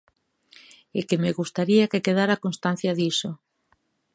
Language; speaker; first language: Galician; native; Galician